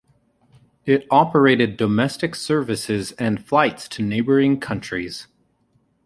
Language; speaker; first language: English; native; English